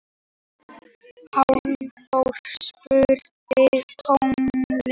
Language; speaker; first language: Icelandic; native; Icelandic